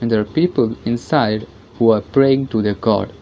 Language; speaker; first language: English; non-native, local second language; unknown